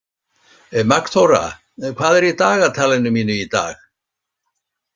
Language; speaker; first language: Icelandic; native; Icelandic